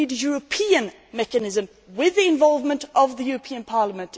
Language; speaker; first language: English; non-native, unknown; Swedish